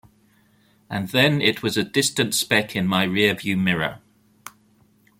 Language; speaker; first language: English; native; English